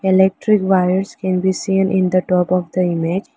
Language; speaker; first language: English; non-native, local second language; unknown